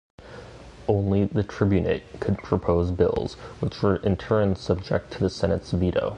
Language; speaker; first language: English; native; English